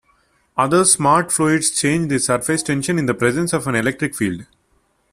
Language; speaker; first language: English; non-native, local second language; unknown